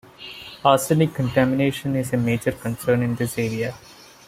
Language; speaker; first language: English; non-native, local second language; Malayalam